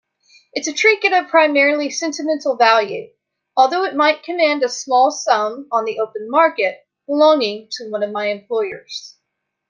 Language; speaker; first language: English; native; English